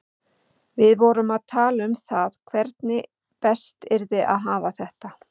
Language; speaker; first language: Icelandic; native; Icelandic